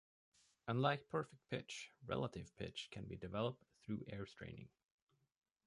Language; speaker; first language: English; native; English